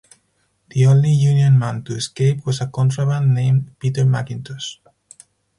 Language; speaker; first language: English; non-native, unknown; Spanish